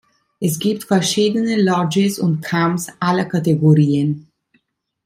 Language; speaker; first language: German; non-native, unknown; Italian